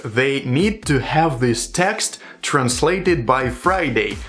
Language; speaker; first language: English; non-native, fluent; Russian